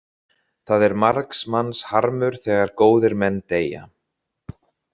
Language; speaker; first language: Icelandic; native; Icelandic